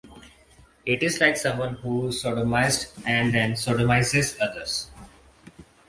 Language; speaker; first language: English; non-native, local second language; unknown